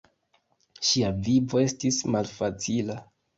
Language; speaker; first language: Esperanto; non-native, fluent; Kinyarwanda